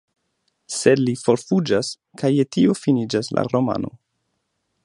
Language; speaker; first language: Esperanto; non-native, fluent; German